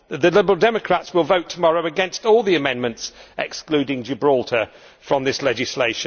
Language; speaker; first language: English; native; English